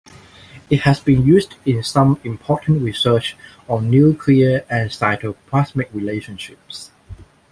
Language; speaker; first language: English; non-native, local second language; Cantonese